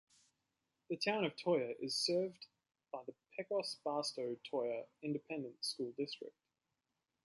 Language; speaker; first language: English; native; English